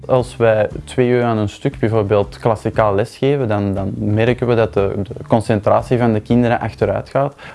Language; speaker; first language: Dutch; native; Dutch